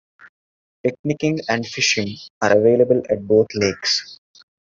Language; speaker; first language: English; non-native, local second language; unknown